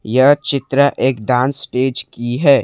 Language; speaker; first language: Hindi; non-native, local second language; Assamese